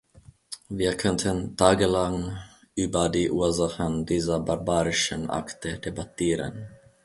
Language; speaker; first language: German; non-native, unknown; Finnish